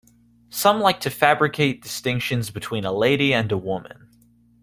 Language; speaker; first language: English; native; English